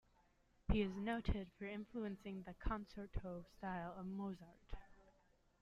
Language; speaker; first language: English; native; English